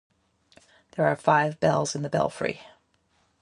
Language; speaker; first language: English; native; English